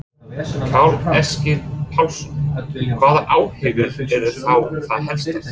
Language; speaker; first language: Icelandic; non-native, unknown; English